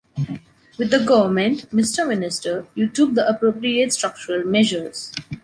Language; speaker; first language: English; non-native, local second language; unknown